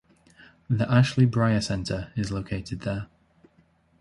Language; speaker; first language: English; native; English